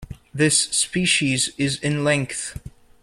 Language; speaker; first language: English; native; English